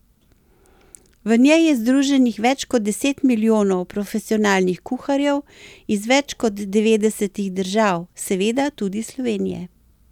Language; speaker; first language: Slovenian; native; Slovenian